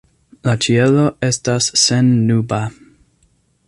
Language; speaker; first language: Esperanto; non-native, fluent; English